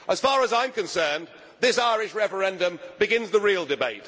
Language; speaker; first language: English; native; English